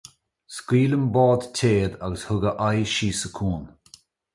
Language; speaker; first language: Irish; native; Irish